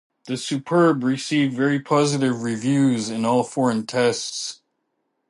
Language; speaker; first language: English; native; English